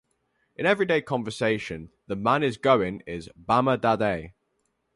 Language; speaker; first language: English; native; English